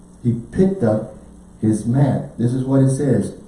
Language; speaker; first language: English; native; English